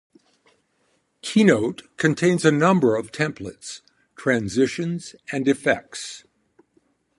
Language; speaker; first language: English; native; English